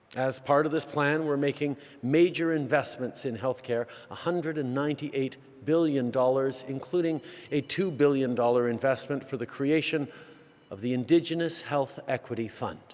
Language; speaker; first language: English; native; English